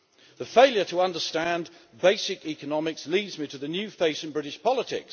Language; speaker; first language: English; native; English